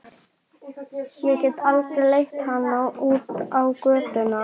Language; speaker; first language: Icelandic; native; Icelandic